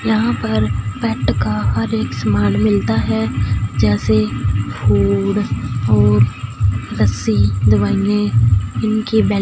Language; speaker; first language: Hindi; non-native, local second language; Punjabi